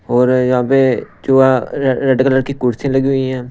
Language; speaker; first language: Hindi; non-native, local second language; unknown